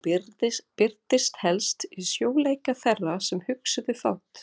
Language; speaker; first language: Icelandic; non-native, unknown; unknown